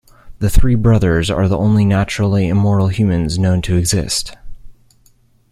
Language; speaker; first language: English; native; English